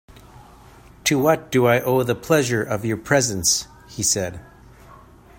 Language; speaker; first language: English; native; English